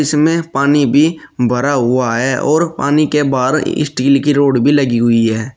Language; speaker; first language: Hindi; native; Hindi